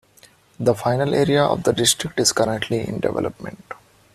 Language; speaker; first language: English; non-native, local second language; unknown